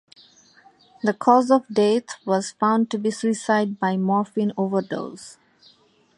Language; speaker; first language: English; non-native, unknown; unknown